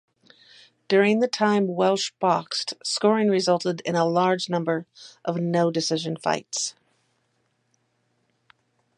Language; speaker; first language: English; native; English